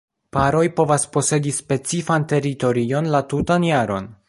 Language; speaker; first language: Esperanto; non-native, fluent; Polish